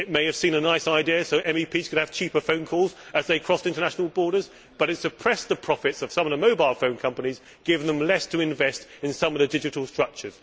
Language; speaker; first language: English; native; English